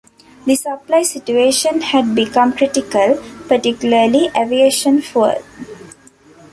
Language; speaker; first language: English; non-native, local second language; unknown